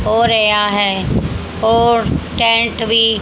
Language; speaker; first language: Hindi; native; Hindi